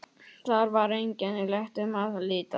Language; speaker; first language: Icelandic; non-native, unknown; Polish